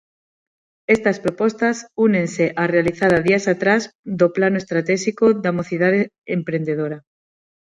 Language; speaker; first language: Galician; non-native, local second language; Spanish